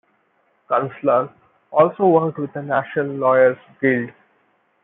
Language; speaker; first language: English; non-native, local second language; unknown